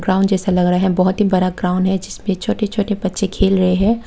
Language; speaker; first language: Hindi; non-native, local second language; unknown